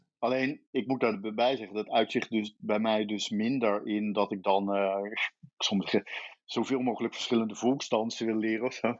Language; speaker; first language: Dutch; native; Dutch